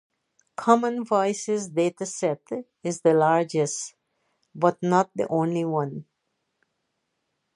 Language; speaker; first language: English; native; English